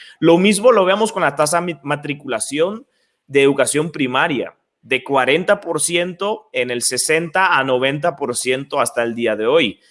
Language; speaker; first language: Spanish; non-native, fluent; Dutch